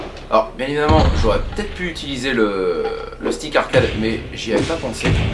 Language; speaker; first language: French; native; French